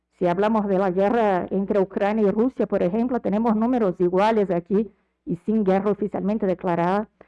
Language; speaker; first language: Spanish; non-native, related language; Portuguese